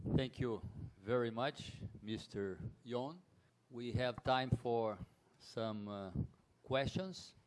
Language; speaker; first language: English; non-native, learner; Portuguese